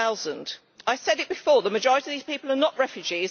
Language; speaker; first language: English; native; English